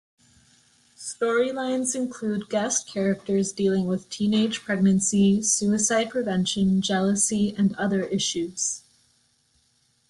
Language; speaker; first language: English; native; English